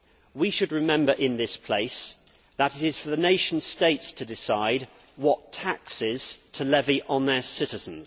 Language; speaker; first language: English; native; English